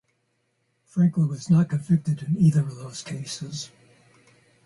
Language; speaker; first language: English; native; English